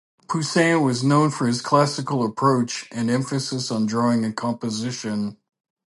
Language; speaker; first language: English; native; English